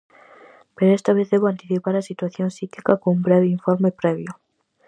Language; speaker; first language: Galician; native; Galician